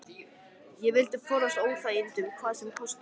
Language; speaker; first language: Icelandic; native; Icelandic